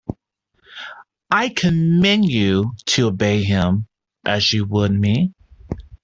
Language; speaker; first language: English; native; English